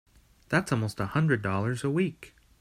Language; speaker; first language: English; native; English